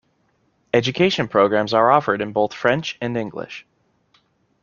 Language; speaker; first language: English; native; English